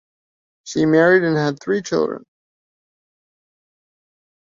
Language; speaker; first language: English; native; English